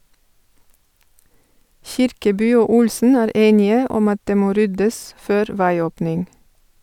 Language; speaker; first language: Norwegian; non-native, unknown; Bulgarian